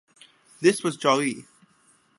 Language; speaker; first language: English; native; English